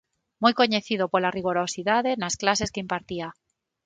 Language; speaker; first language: Galician; non-native, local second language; Spanish